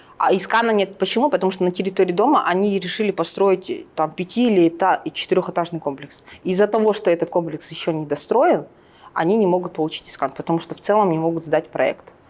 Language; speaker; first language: Russian; native; Russian